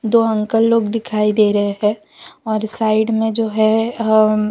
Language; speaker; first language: Hindi; non-native, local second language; Gujarati